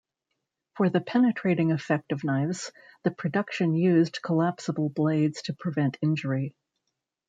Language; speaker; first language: English; native; English